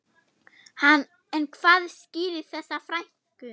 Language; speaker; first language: Icelandic; non-native, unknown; German